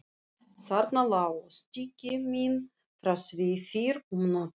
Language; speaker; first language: Icelandic; non-native, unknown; Russian